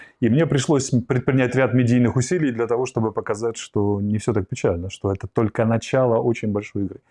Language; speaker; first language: Russian; native; Russian